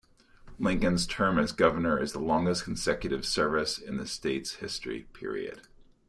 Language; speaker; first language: English; native; English